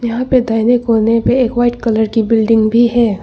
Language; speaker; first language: Hindi; non-native, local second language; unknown